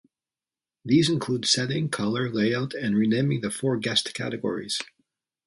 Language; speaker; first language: English; native; English